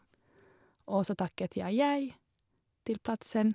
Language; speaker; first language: Norwegian; non-native, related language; Swedish